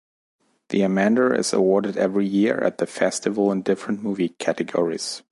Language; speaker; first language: English; non-native, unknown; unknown